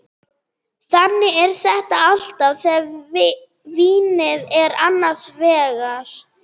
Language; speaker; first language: Icelandic; non-native, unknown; German